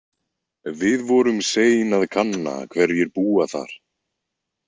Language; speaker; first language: Icelandic; native; Icelandic